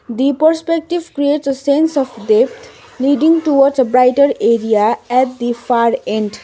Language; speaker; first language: English; non-native, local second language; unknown